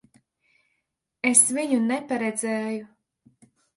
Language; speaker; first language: Latvian; native; Latvian